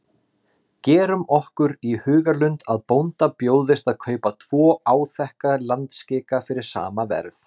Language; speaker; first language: Icelandic; native; Icelandic